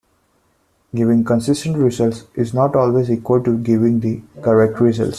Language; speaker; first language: English; non-native, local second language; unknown